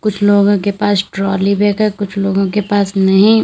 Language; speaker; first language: Hindi; native; Hindi